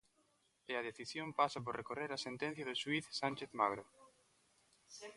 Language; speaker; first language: Galician; non-native, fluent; Spanish